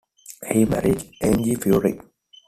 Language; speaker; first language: English; non-native, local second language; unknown